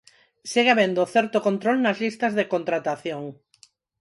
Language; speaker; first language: Galician; non-native, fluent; Spanish